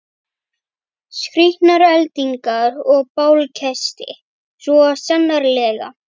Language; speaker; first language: Icelandic; native; Icelandic